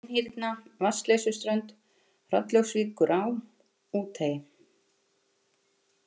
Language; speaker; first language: Icelandic; native; Icelandic